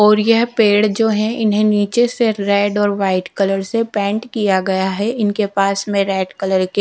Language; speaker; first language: Hindi; non-native, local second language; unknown